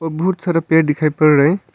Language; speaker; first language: Hindi; non-native, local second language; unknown